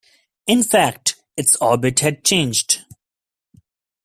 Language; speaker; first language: English; non-native, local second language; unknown